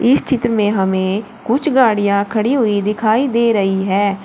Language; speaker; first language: Hindi; native; Hindi